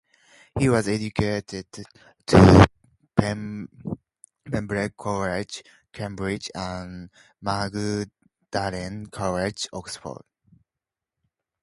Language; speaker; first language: English; native; English